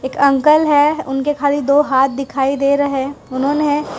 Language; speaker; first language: Hindi; non-native, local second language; Gujarati